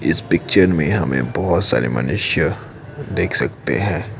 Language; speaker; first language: Hindi; non-native, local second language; Assamese